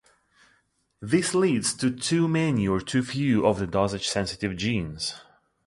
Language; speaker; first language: English; non-native, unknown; Russian